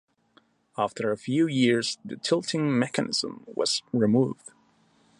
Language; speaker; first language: English; non-native, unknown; Spanish